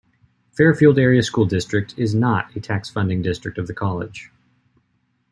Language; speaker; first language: English; native; English